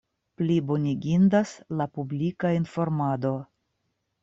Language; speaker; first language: Esperanto; non-native, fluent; Russian